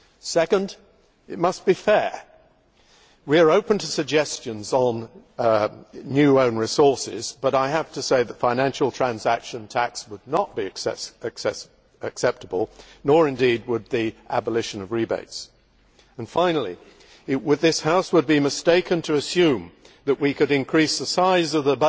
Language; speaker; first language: English; native; English